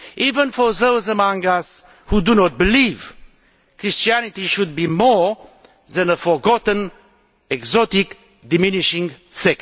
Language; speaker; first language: English; non-native, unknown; Romanian